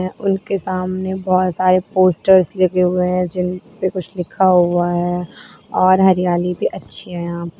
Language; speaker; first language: Hindi; native; Hindi